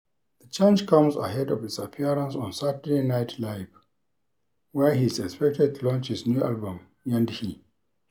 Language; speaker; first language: English; non-native, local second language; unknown